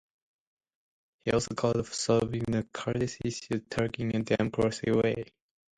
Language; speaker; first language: English; non-native, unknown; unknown